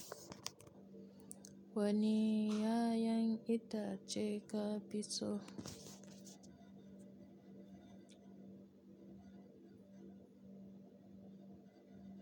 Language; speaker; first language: Hausa; native; Hausa